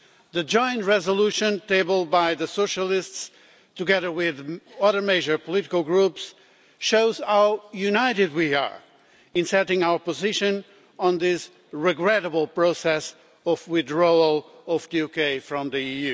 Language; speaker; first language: English; non-native, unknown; Portuguese